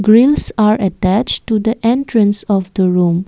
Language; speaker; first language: English; non-native, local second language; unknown